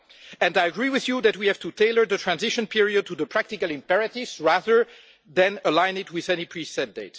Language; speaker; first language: English; non-native, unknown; French